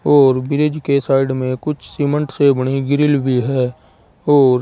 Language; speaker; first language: Hindi; native; Hindi